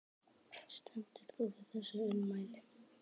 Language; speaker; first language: Icelandic; native; Icelandic